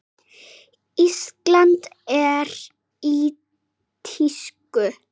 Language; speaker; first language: Icelandic; native; Icelandic